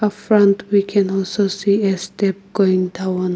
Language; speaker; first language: English; non-native, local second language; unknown